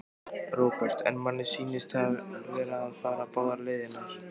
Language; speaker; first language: Icelandic; native; Icelandic